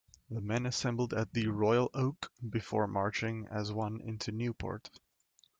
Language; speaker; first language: English; native; English